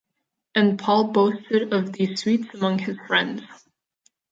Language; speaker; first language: English; non-native, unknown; Catalan